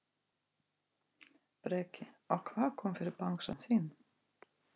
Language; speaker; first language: Icelandic; non-native, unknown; Russian